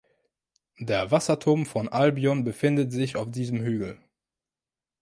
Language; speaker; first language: German; non-native, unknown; French